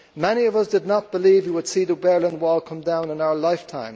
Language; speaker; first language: English; native; English